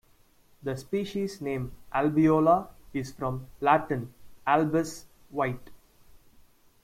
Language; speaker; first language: English; non-native, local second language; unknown